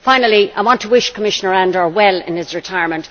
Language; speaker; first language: English; native; English